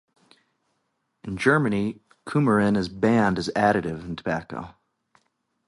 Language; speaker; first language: English; native; English